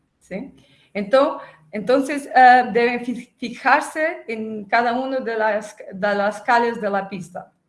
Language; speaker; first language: Spanish; non-native, related language; Portuguese